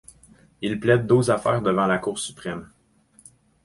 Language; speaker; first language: French; native; French